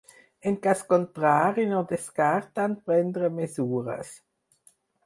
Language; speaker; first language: Catalan; non-native, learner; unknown